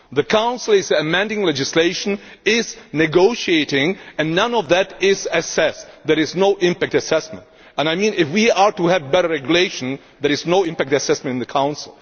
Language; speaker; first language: English; non-native, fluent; Czech